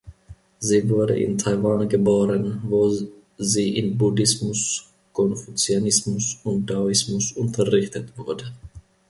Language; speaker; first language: German; non-native, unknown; Finnish